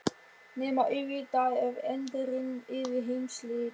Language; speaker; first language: Icelandic; non-native, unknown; German